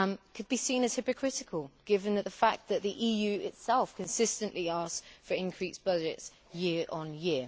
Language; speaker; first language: English; native; English